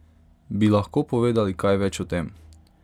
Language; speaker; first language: Slovenian; non-native, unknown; Hungarian